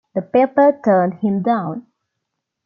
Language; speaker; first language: English; non-native, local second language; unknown